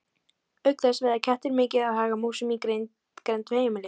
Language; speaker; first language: Icelandic; native; Icelandic